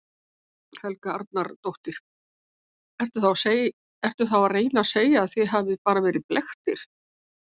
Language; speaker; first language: Icelandic; native; Icelandic